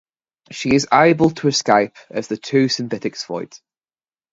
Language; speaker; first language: English; native; English